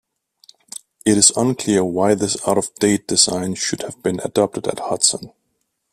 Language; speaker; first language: English; native; English